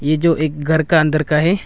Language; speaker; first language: Hindi; non-native, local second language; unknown